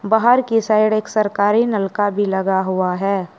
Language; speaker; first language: Hindi; native; Hindi